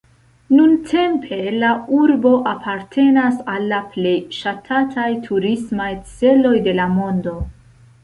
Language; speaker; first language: Esperanto; non-native, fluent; Central Kurdish